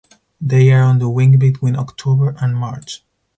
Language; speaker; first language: English; non-native, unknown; Spanish